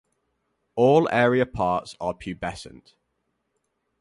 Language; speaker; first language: English; native; English